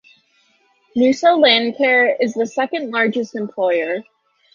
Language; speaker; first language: English; native; English